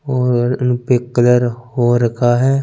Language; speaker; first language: Hindi; non-native, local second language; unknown